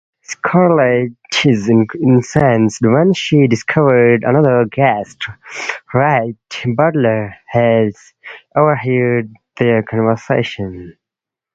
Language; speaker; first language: English; non-native, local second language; Balti